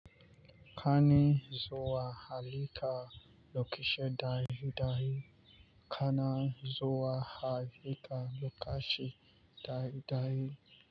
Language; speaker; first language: Hausa; non-native, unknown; Yoruba